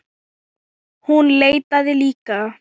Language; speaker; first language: Icelandic; non-native, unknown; Thai